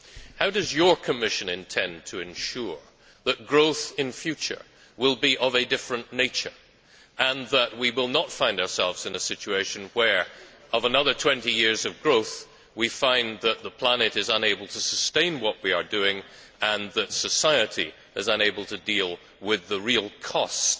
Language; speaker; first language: English; native; English